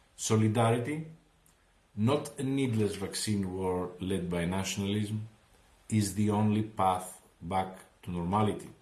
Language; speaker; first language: English; non-native, fluent; Greek